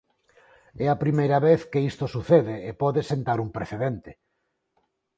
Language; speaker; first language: Galician; non-native, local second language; Spanish